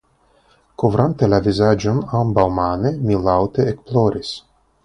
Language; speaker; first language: Esperanto; non-native, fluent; Russian